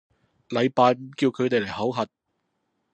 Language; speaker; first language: Cantonese; non-native, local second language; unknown